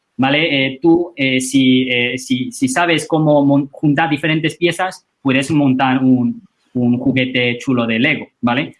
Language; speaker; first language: Spanish; non-native, fluent; Chinese